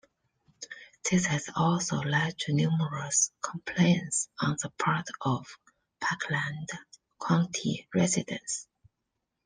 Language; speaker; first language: English; non-native, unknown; Chinese